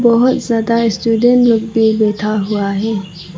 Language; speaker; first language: Hindi; non-native, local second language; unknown